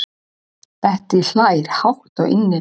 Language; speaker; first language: Icelandic; native; Icelandic